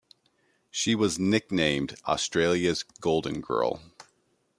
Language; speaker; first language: English; native; English